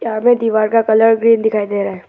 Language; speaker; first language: Hindi; non-native, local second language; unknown